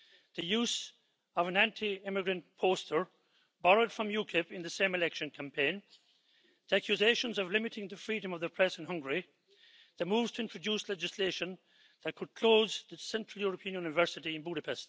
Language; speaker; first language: English; native; English